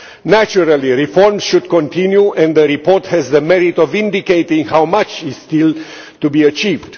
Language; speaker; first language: English; non-native, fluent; Romanian